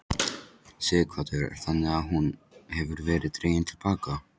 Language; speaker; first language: Icelandic; non-native, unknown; Polish